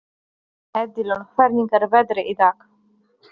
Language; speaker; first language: Icelandic; non-native, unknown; Polish